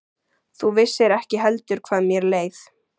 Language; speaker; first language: Icelandic; native; Icelandic